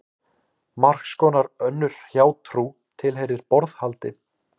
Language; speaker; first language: Icelandic; native; Icelandic